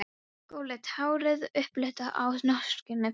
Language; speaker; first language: Icelandic; non-native, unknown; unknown